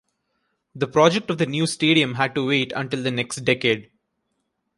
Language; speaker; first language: English; non-native, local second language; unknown